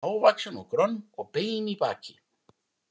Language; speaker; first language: Icelandic; native; Icelandic